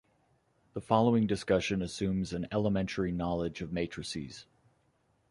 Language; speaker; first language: English; native; English